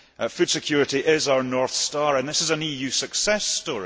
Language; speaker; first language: English; early bilingual, heritage; English